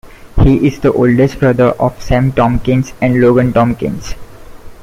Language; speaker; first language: English; non-native, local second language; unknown